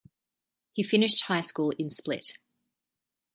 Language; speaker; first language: English; native; English